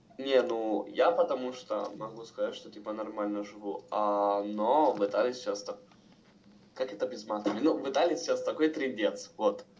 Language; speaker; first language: Russian; non-native, fluent; Italian